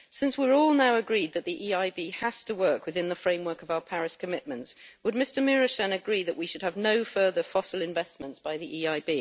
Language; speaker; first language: English; native; English